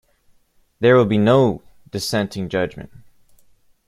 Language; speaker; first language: English; native; English